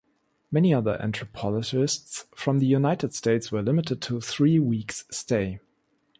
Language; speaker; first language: English; non-native, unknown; German